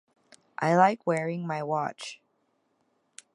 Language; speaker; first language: English; native; English